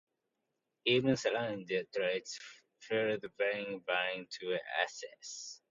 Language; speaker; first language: English; non-native, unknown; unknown